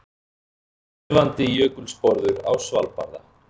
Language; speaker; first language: Icelandic; native; Icelandic